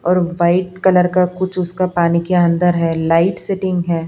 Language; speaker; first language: Hindi; non-native, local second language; Punjabi